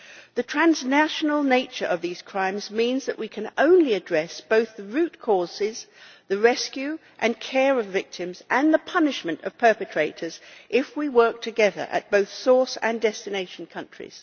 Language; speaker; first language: English; native; English